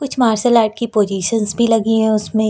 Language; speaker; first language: Hindi; native; Hindi